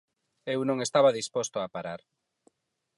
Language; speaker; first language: Galician; non-native, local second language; Spanish